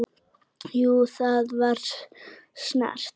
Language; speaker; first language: Icelandic; native; Icelandic